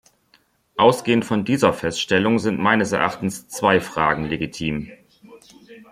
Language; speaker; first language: German; native; German